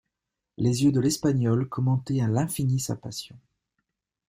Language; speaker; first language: French; native; French